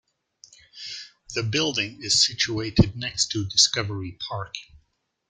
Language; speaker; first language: English; native; English